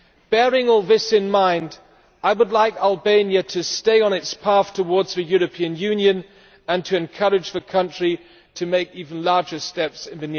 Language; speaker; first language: English; non-native, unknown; German